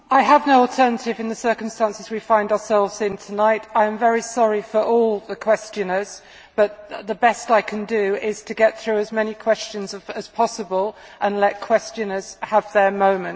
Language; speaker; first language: English; native; English